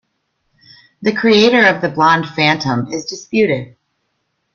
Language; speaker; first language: English; native; English